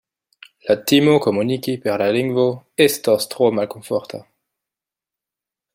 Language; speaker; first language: Esperanto; non-native, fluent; French